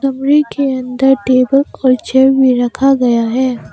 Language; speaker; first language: Hindi; non-native, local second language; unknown